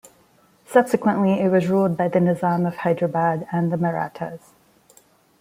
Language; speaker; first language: English; non-native, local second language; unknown